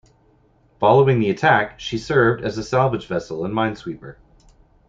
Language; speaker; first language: English; native; English